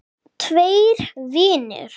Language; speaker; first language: Icelandic; non-native, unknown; English